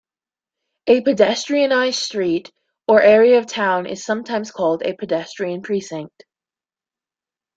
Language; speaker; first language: English; native; English